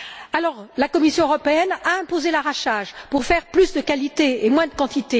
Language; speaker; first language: French; native; French